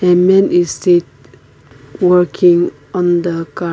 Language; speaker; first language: English; non-native, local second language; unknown